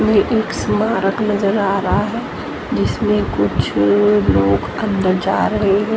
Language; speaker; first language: Hindi; native; Hindi